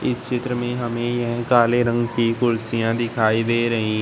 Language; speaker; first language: Hindi; native; Hindi